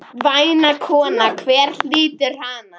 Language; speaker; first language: Icelandic; native; Icelandic